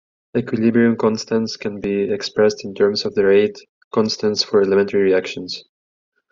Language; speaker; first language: English; native; English